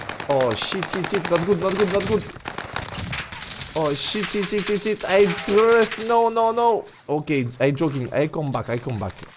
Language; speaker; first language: English; non-native, learner; French